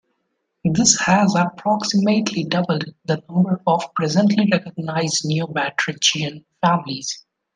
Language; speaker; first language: English; non-native, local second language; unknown